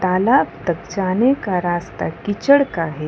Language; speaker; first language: Hindi; non-native, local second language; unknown